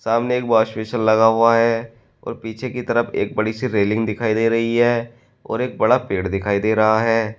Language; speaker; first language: Hindi; native; Hindi